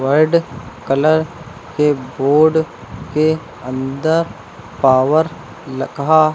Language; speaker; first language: Hindi; native; Hindi